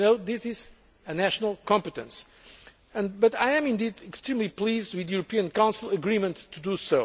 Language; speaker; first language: English; non-native, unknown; Portuguese